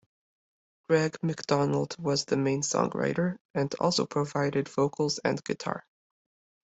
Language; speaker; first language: English; native; English